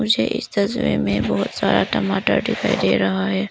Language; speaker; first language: Hindi; early bilingual, other home language; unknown